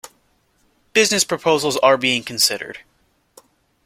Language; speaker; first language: English; native; English